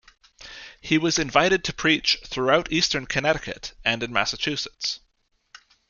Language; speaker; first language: English; native; English